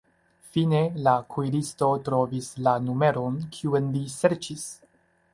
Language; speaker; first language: Esperanto; non-native, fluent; Chinese